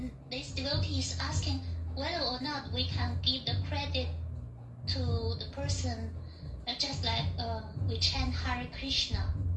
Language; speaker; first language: English; non-native, fluent; Chinese